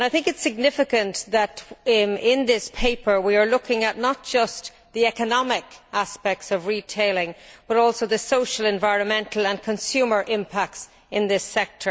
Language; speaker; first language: English; native; English